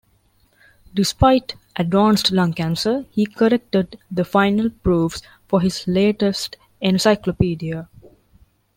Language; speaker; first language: English; non-native, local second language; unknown